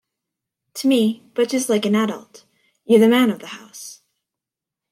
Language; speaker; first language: English; native; English